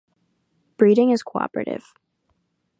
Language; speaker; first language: English; native; English